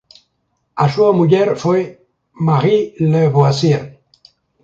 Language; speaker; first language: Galician; native; Galician